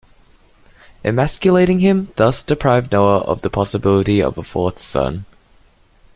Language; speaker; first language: English; native; English